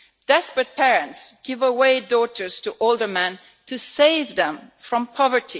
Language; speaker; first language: English; non-native, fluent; Italian